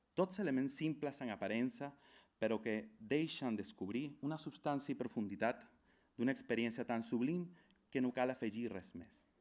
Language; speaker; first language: Catalan; non-native, fluent; Spanish